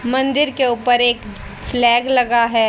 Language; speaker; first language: Hindi; native; Hindi